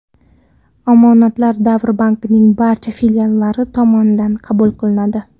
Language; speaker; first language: Uzbek; non-native, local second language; Kara-Kalpak